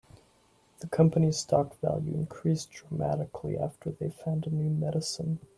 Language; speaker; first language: English; native; English